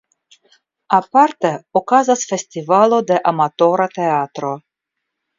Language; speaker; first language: Esperanto; non-native, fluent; Russian